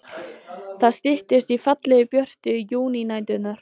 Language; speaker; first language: Icelandic; native; Icelandic